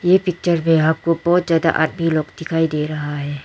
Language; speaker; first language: Hindi; non-native, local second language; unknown